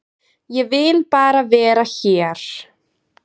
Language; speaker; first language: Icelandic; native; Icelandic